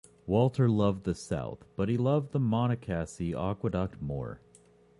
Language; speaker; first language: English; native; English